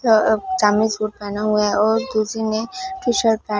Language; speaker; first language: Hindi; non-native, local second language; Punjabi